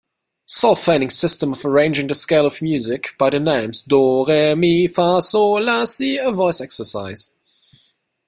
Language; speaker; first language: English; non-native, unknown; German